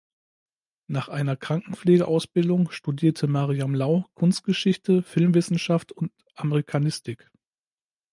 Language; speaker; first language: German; native; German